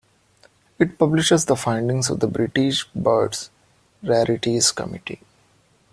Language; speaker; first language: English; non-native, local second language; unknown